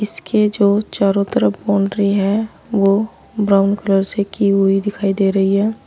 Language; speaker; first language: Hindi; native; Hindi